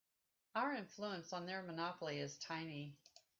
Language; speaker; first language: English; native; English